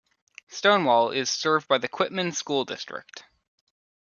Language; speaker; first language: English; native; English